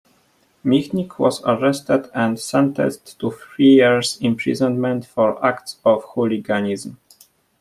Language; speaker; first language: English; non-native, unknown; Polish